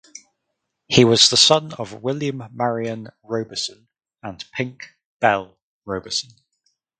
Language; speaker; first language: English; native; English